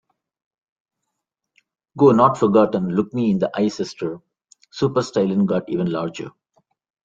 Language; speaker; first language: English; non-native, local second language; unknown